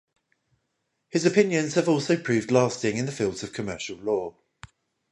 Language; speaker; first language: English; native; English